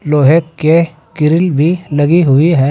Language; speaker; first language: Hindi; native; Hindi